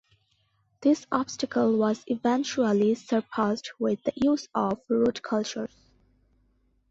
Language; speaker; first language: English; non-native, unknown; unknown